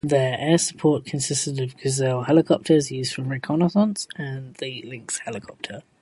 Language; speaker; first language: English; native; English